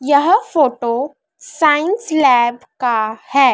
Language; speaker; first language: Hindi; native; Hindi